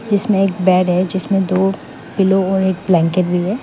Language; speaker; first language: Hindi; non-native, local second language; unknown